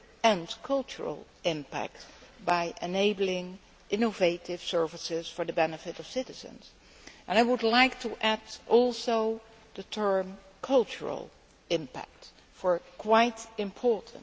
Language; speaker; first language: English; non-native, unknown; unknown